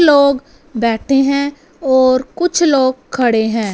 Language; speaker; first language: Hindi; non-native, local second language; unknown